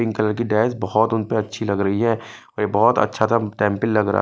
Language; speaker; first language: Hindi; non-native, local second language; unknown